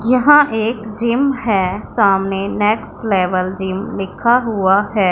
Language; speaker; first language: Hindi; non-native, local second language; Punjabi